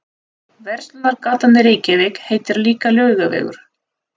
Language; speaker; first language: Icelandic; non-native, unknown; Russian